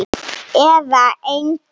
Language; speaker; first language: Icelandic; non-native, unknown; Slovenian